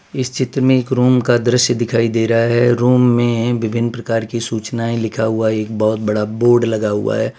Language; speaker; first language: Hindi; non-native, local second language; Gujarati